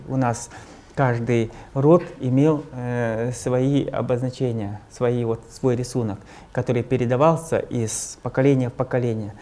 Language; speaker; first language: Russian; non-native, local second language; Evenki